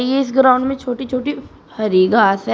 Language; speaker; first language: Hindi; native; Hindi